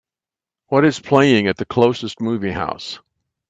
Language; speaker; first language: English; native; English